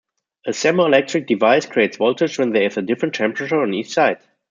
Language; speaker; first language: English; non-native, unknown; German